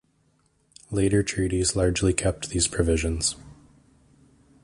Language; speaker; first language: English; native; English